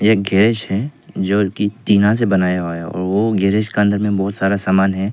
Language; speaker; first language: Hindi; early bilingual, other home language; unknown